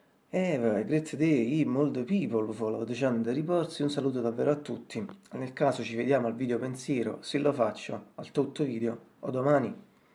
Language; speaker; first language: Italian; native; Italian